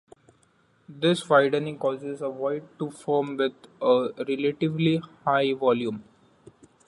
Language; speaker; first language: English; non-native, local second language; Marathi